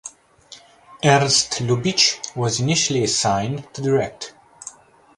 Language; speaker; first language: English; native; English